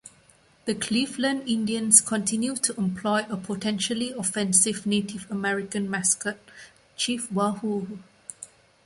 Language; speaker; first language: English; non-native, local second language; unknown